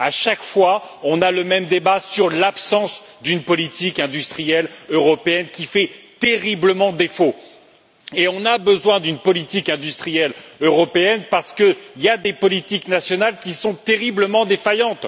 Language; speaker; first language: French; native; French